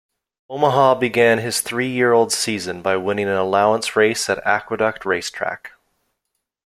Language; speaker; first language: English; native; English